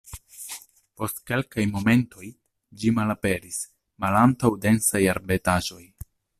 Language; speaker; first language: Esperanto; non-native, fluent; Italian